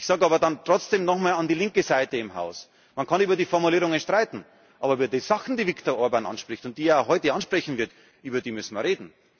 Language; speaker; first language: German; native; German